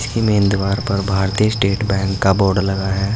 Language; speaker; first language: Hindi; native; Hindi